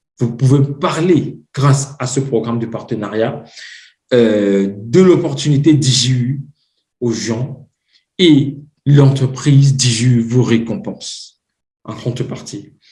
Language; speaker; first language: French; non-native, local second language; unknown